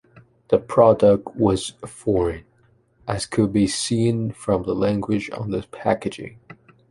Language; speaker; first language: English; non-native, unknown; Chinese